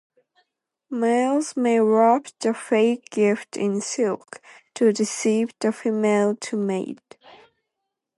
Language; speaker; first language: English; non-native, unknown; Japanese